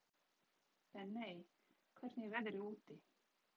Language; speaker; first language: Icelandic; non-native, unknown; Polish